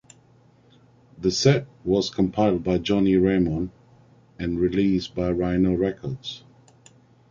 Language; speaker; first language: English; native; English